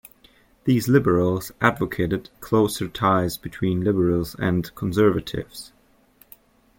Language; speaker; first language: English; native; English